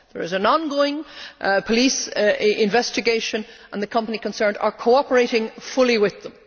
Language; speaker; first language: English; native; English